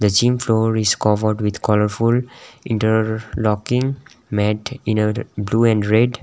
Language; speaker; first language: English; non-native, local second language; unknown